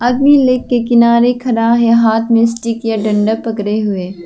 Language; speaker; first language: Hindi; non-native, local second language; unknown